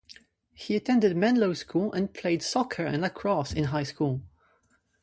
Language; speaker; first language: English; non-native, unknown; French